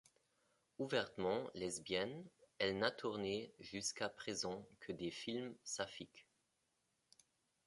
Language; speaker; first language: French; non-native, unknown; German